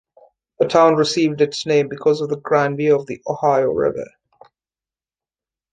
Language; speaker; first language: English; native; English